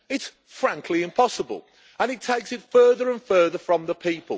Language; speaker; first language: English; native; English